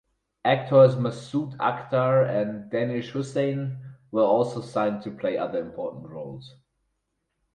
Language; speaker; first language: English; non-native, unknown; German